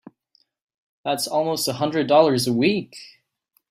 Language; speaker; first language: English; native; English